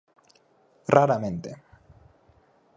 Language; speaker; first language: Galician; native; Galician